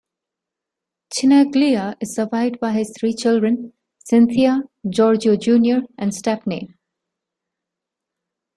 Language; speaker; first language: English; non-native, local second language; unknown